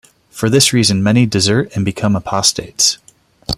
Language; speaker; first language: English; non-native, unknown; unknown